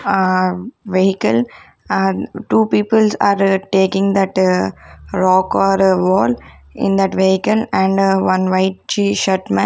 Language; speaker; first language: English; non-native, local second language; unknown